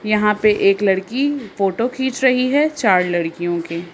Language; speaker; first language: Hindi; native; Hindi